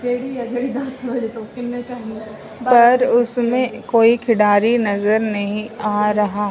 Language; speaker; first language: Hindi; non-native, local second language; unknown